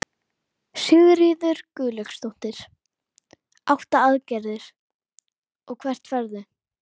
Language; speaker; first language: Icelandic; native; Icelandic